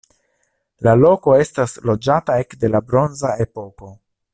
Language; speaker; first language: Esperanto; non-native, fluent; Italian